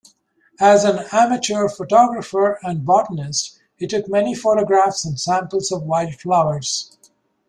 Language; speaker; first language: English; native; English